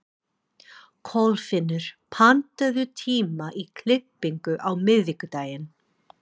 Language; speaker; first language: Icelandic; non-native, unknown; English